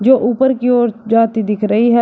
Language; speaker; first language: Hindi; native; Hindi